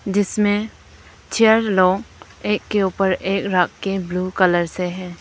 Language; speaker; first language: Hindi; non-native, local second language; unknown